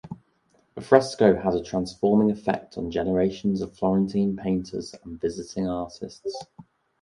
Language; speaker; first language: English; native; English